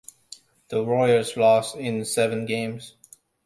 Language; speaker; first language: English; non-native, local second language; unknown